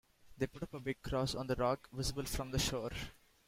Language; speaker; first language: English; non-native, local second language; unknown